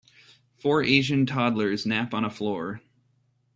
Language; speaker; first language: English; native; English